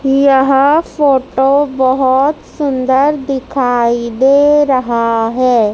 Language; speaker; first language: Hindi; native; Hindi